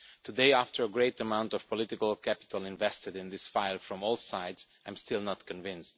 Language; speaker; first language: English; non-native, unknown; Romanian